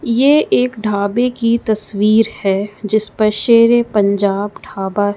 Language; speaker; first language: Hindi; native; Hindi